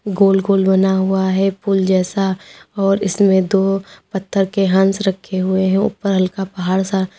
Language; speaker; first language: Hindi; native; Hindi